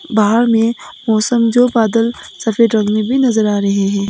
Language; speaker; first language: Hindi; non-native, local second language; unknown